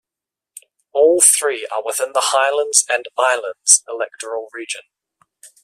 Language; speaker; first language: English; native; English